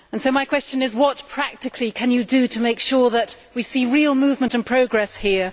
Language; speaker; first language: English; native; English